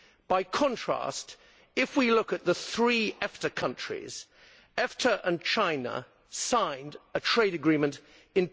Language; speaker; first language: English; native; English